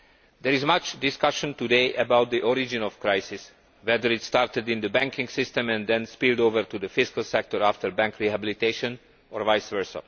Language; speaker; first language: English; non-native, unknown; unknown